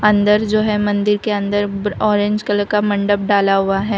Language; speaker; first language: Hindi; non-native, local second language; Gujarati